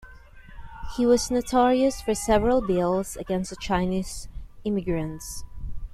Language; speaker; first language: English; non-native, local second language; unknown